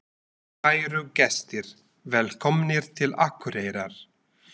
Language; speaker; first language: Icelandic; non-native, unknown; Slovak